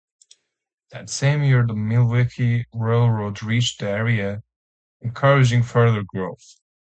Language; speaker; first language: English; native; English